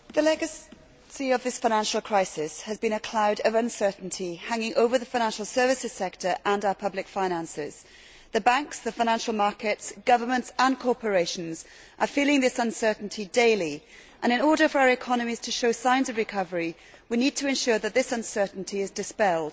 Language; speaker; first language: English; native; English